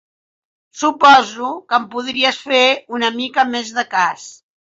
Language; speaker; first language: Catalan; non-native, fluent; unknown